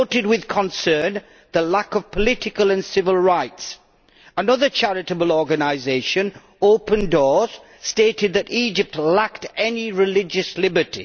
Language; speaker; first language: English; native; English